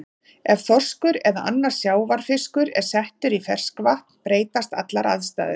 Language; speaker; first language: Icelandic; native; Icelandic